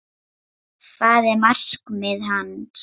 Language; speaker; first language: Icelandic; non-native, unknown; Lithuanian